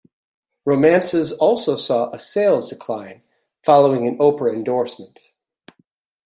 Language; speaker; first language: English; native; English